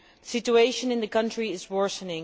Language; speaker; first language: English; non-native, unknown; Dutch